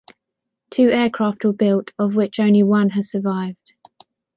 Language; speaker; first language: English; native; English